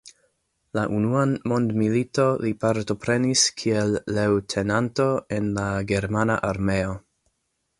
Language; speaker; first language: Esperanto; non-native, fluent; English